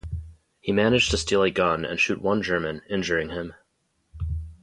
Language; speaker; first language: English; native; English